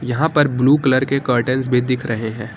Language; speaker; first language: Hindi; native; Hindi